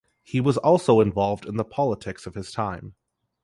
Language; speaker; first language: English; native; English